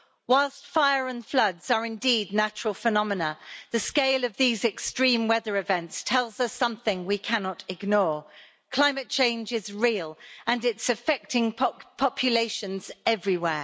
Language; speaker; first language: English; native; English